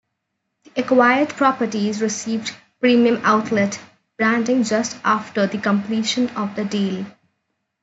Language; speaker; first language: English; non-native, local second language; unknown